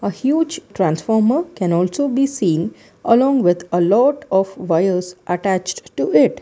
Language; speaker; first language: English; non-native, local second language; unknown